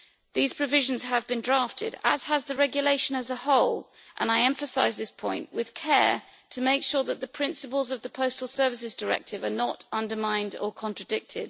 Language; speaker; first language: English; native; English